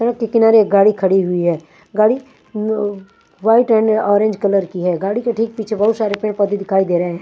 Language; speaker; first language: Hindi; non-native, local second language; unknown